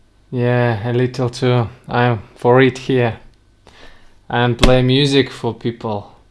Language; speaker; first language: English; non-native, fluent; Russian